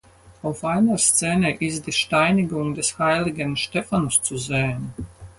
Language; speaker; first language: German; non-native, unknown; Latvian